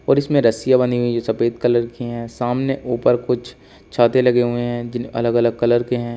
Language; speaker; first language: Hindi; native; Hindi